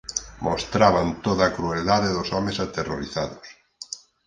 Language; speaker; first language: Galician; native; Galician